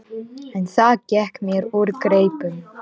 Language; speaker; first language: Icelandic; non-native, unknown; Lithuanian